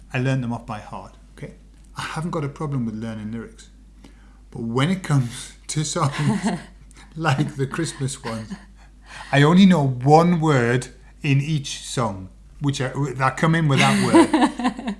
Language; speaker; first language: English; native; English